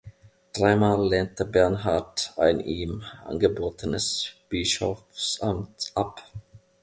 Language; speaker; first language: German; non-native, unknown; Finnish